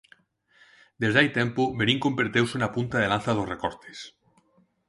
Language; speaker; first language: Galician; non-native, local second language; Spanish